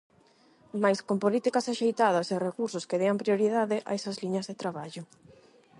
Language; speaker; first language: Galician; non-native, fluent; Spanish